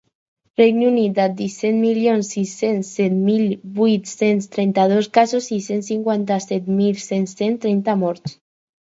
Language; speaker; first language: Catalan; non-native, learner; Spanish